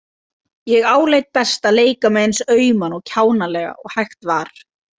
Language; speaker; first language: Icelandic; native; Icelandic